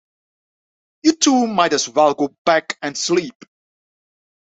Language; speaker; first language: English; non-native, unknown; Dutch